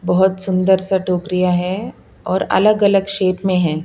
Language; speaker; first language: Hindi; non-native, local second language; Punjabi